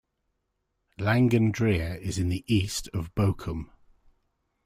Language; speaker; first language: English; native; English